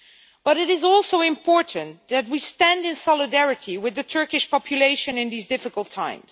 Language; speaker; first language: English; non-native, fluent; Dutch